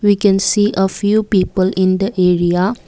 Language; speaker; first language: English; non-native, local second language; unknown